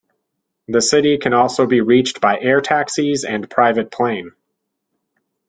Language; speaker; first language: English; native; English